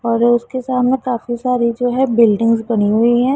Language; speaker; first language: Hindi; non-native, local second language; Punjabi